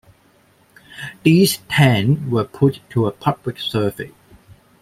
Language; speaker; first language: English; non-native, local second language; Cantonese